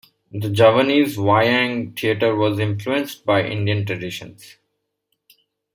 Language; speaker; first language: English; non-native, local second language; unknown